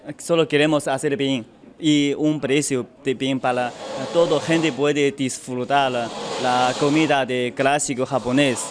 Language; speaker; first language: Spanish; non-native, learner; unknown